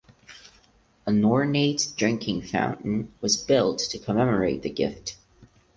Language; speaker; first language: English; non-native, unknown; Portuguese